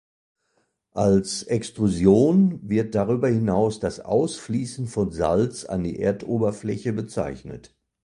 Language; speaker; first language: German; native; German